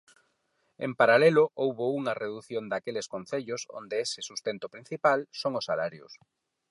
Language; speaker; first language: Galician; non-native, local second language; Spanish